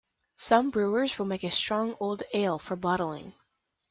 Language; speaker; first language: English; native; English